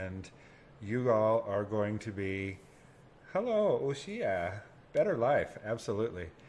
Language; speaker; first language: English; native; English